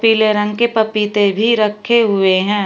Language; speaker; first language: Hindi; native; Hindi